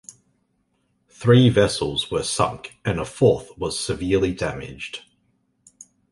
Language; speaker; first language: English; native; English